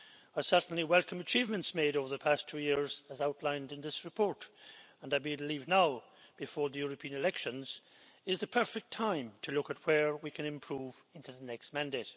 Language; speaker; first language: English; native; English